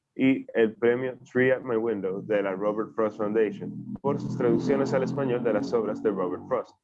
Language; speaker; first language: Spanish; native; Spanish